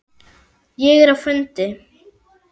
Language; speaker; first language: Icelandic; non-native, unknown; German